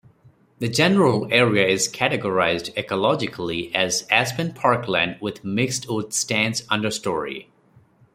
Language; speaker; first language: English; non-native, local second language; Odia